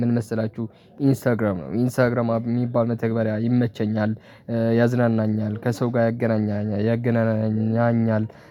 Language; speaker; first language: Amharic; non-native, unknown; Tigrinya